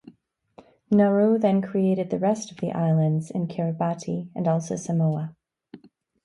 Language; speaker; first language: English; native; English